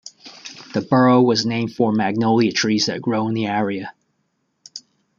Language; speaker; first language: English; native; English